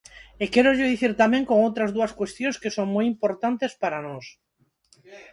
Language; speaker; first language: Galician; non-native, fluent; Spanish